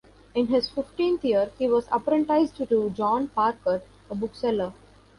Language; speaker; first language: English; non-native, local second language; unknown